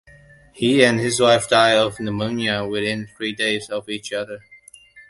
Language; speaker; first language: English; non-native, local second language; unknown